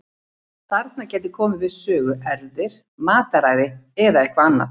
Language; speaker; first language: Icelandic; native; Icelandic